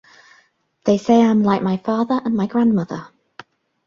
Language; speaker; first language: English; native; English